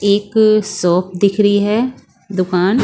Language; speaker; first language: Hindi; non-native, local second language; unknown